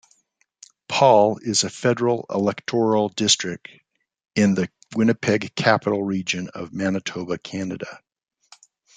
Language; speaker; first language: English; native; English